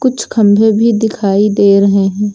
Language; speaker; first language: Hindi; native; Hindi